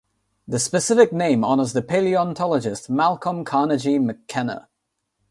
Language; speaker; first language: English; non-native, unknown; Nepali